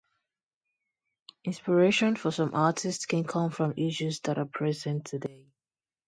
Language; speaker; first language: English; non-native, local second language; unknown